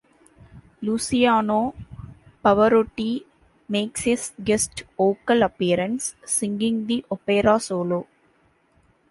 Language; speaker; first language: English; non-native, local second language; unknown